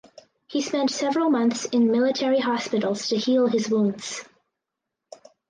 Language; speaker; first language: English; native; English